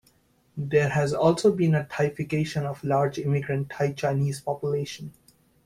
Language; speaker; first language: English; native; English